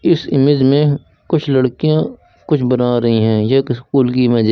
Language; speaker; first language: Hindi; native; Hindi